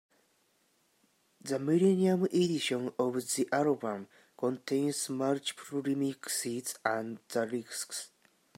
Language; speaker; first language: English; native; English